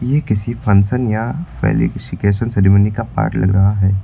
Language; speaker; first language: Hindi; native; Hindi